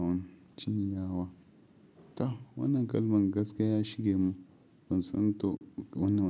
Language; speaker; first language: Hausa; non-native, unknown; Yoruba